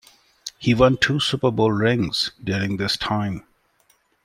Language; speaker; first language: English; non-native, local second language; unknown